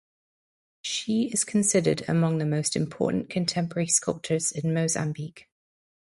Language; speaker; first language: English; native; English